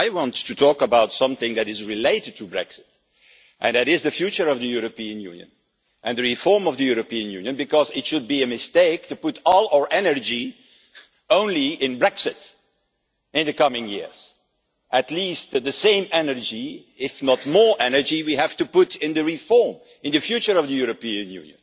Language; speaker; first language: English; non-native, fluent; Dutch